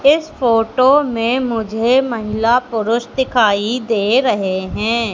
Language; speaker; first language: Hindi; native; Hindi